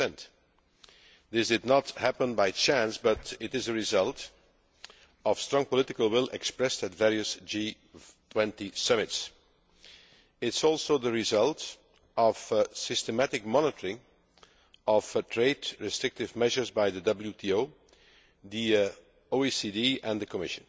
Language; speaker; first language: English; non-native, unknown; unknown